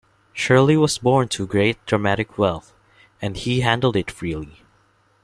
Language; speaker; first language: English; non-native, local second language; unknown